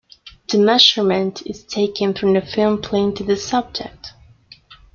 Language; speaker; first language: English; non-native, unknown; Spanish